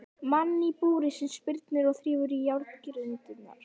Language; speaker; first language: Icelandic; native; Icelandic